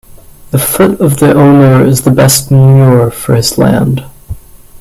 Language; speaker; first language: English; non-native, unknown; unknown